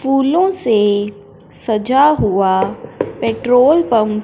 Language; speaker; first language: Hindi; non-native, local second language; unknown